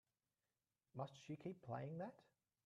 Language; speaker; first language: English; native; English